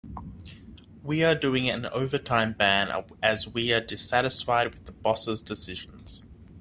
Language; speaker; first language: English; native; English